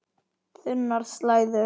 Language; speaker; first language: Icelandic; native; Icelandic